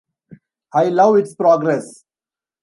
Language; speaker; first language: English; non-native, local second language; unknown